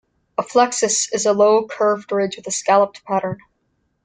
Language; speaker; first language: English; native; English